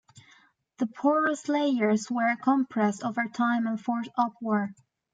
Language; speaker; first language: English; native; English